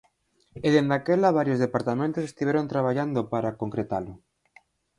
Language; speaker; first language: Galician; native; Galician